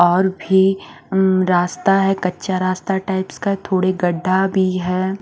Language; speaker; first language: Hindi; native; Hindi